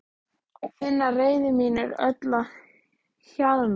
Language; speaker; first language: Icelandic; native; Icelandic